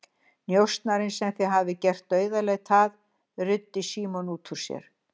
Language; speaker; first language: Icelandic; native; Icelandic